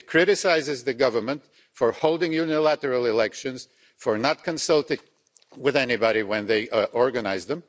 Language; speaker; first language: English; non-native, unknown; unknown